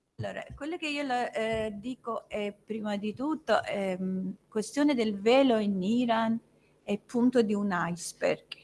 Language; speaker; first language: Italian; non-native, fluent; Persian